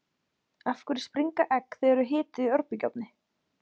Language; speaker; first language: Icelandic; native; Icelandic